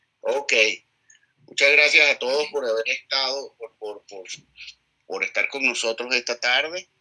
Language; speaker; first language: Spanish; native; Spanish